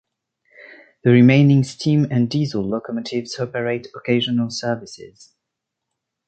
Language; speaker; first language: English; non-native, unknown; French